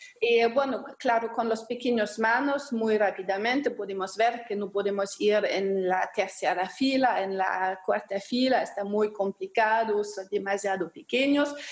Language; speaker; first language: Spanish; non-native, learner; German